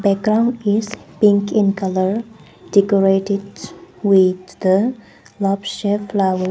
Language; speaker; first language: English; non-native, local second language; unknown